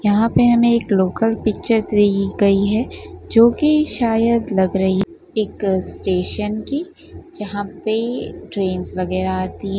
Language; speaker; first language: Hindi; non-native, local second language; Gujarati